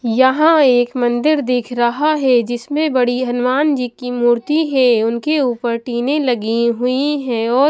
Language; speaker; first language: Hindi; non-native, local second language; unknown